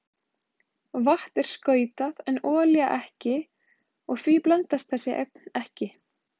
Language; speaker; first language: Icelandic; native; Icelandic